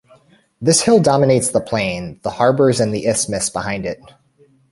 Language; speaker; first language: English; native; English